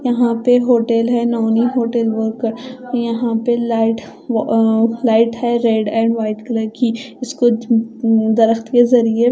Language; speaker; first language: Hindi; non-native, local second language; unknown